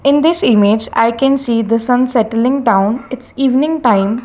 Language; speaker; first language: English; non-native, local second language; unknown